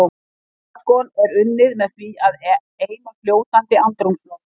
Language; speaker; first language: Icelandic; native; Icelandic